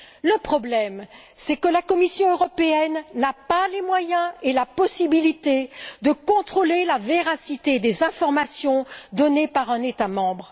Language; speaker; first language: French; native; French